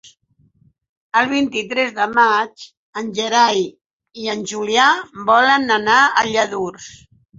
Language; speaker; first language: Catalan; non-native, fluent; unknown